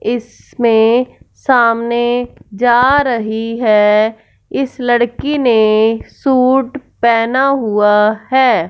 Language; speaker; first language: Hindi; non-native, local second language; Punjabi